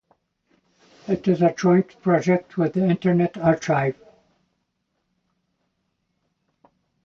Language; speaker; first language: English; non-native, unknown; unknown